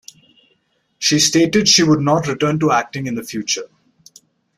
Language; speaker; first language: English; non-native, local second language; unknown